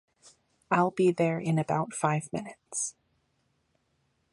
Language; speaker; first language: English; native; English